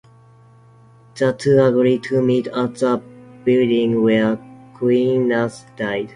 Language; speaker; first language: English; non-native, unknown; Japanese